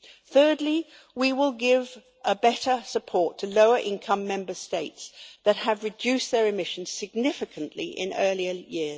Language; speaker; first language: English; native; English